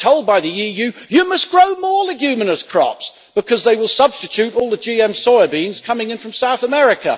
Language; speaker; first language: English; native; English